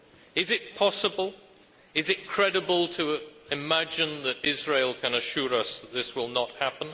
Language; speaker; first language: English; native; English